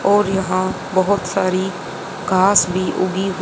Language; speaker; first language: Hindi; native; Hindi